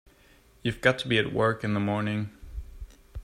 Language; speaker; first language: English; non-native, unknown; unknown